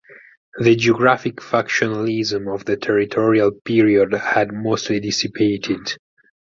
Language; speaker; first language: English; non-native, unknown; Italian